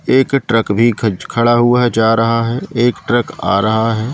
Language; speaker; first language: Hindi; native; Hindi